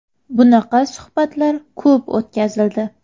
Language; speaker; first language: Uzbek; native; Uzbek